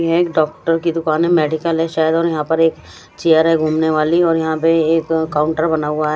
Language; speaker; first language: Hindi; non-native, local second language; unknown